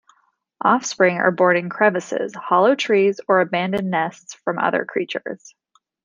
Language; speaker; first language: English; native; English